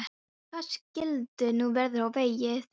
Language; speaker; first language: Icelandic; non-native, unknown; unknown